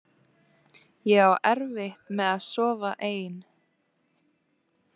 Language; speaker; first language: Icelandic; non-native, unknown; Lithuanian